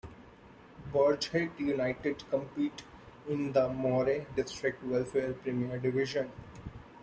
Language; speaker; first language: English; non-native, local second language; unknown